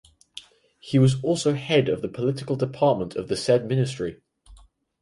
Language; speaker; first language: English; native; English